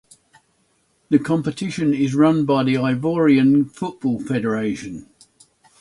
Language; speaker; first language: English; native; English